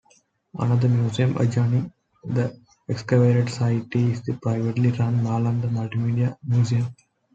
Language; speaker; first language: English; non-native, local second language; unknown